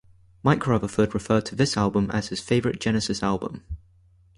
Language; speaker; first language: English; native; English